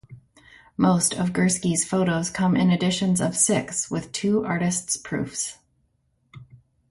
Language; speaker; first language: English; native; English